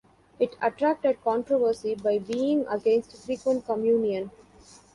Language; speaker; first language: English; non-native, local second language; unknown